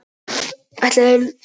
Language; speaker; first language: Icelandic; non-native, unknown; Polish